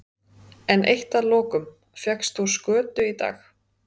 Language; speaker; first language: Icelandic; native; Icelandic